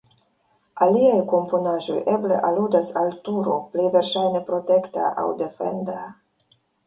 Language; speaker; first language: Esperanto; non-native, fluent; Russian